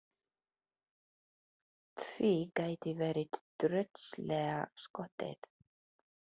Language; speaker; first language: Icelandic; non-native, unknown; Polish